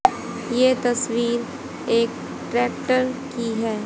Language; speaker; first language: Hindi; native; Hindi